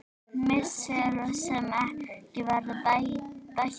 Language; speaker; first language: Icelandic; native; Icelandic